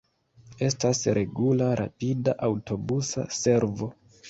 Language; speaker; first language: Esperanto; non-native, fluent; Kinyarwanda